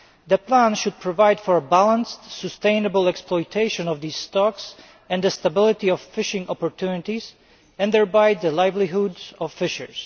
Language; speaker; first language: English; non-native, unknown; Polish